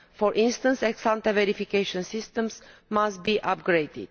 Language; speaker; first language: English; non-native, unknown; Romanian